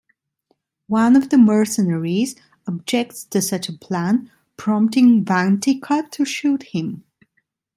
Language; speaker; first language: English; non-native, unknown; Italian